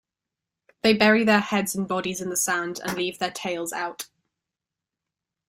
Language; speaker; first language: English; non-native, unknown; French